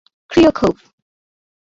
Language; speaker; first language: English; non-native, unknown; Bangla